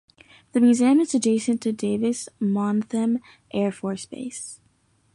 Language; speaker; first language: English; native; English